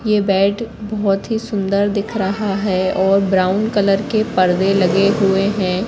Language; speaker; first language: Hindi; native; Hindi